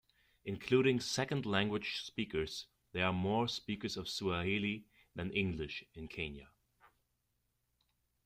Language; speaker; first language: English; non-native, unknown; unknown